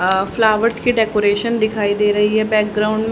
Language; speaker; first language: Hindi; native; Hindi